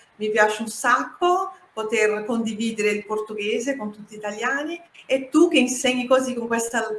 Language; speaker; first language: Italian; non-native, fluent; Portuguese